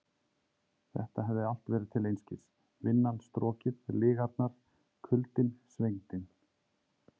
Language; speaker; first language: Icelandic; native; Icelandic